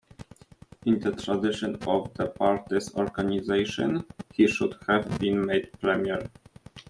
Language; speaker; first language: English; non-native, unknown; Polish